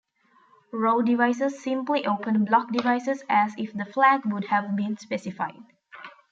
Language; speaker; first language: English; non-native, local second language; Tamil